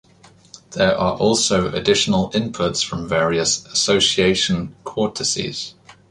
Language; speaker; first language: English; native; English